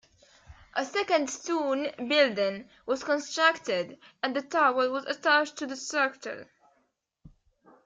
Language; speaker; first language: English; native; English